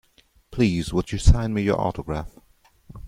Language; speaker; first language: English; non-native, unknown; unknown